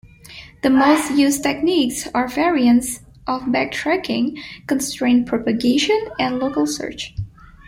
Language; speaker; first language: English; non-native, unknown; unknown